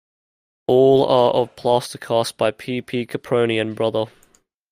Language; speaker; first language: English; native; English